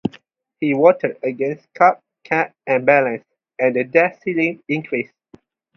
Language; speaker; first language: English; non-native, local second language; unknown